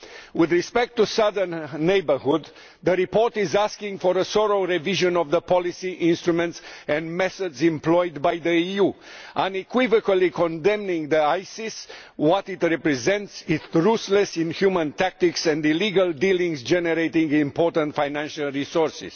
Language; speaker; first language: English; non-native, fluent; Romanian